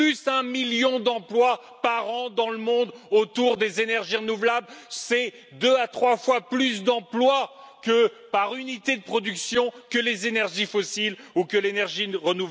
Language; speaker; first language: French; native; French